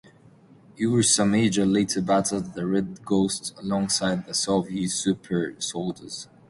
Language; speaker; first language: English; native; English